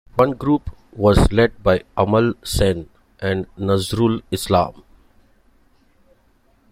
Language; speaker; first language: English; non-native, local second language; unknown